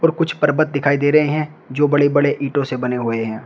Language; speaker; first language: Hindi; native; Hindi